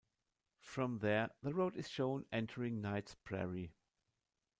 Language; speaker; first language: English; non-native, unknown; German